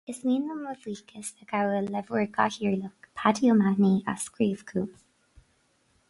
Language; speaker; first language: Irish; non-native, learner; English